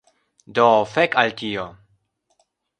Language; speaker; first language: Esperanto; non-native, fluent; Polish